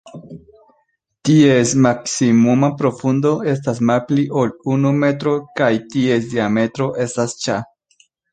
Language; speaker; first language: Esperanto; non-native, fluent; Spanish